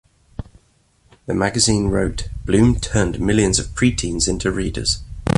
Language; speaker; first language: English; native; English